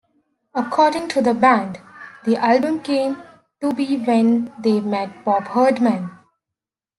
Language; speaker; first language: English; native; English